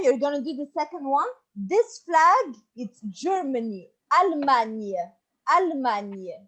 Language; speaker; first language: English; non-native, fluent; French